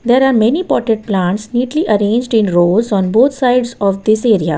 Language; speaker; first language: English; non-native, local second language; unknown